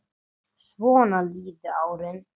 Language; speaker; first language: Icelandic; non-native, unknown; English